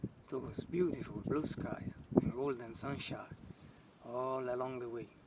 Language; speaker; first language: English; non-native, learner; Italian